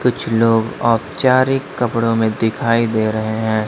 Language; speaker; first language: Hindi; native; Hindi